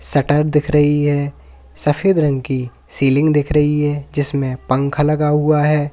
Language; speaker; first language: Hindi; native; Hindi